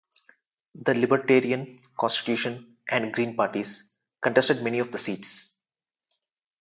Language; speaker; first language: English; non-native, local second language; Telugu